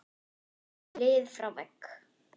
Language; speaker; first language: Icelandic; non-native, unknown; German